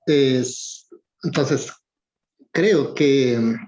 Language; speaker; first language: Spanish; non-native, related language; Portuguese